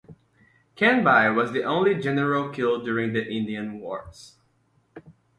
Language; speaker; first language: English; native; English